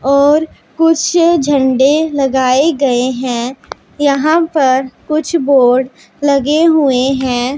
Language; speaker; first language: Hindi; non-native, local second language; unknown